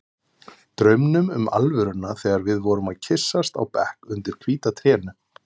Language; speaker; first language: Icelandic; native; Icelandic